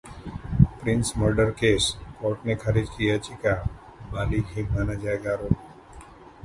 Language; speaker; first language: Hindi; non-native, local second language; Gujarati